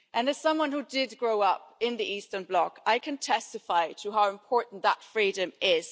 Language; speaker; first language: English; non-native, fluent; German